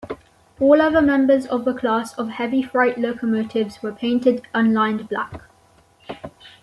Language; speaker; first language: English; native; English